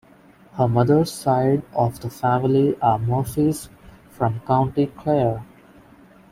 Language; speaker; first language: English; non-native, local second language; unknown